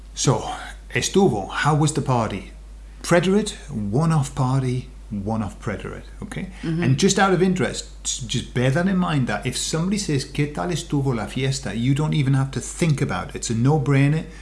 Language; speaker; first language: English; native; English